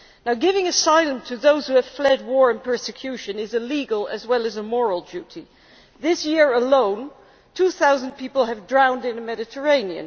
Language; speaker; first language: English; non-native, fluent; Dutch